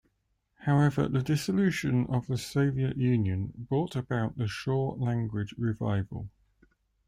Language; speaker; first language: English; native; English